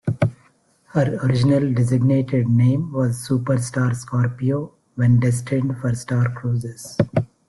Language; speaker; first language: English; non-native, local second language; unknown